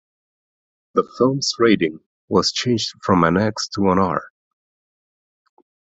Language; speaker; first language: English; non-native, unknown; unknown